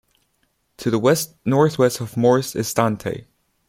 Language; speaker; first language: English; non-native, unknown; Chinese